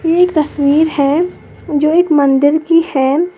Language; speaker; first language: Hindi; native; Hindi